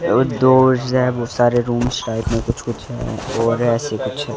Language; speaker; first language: Hindi; native; Hindi